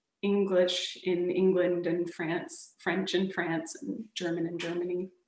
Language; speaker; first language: English; native; English